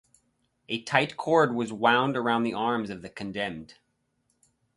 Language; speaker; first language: English; native; English